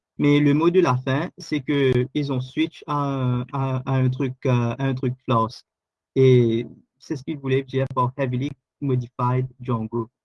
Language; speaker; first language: French; non-native, local second language; Morisyen